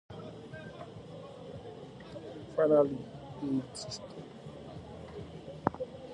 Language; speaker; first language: English; native; English